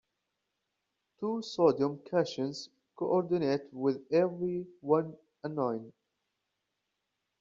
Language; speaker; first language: English; native; English